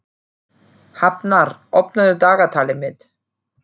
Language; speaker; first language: Icelandic; non-native, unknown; German